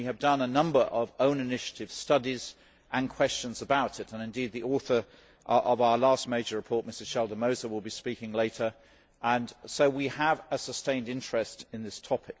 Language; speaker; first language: English; native; English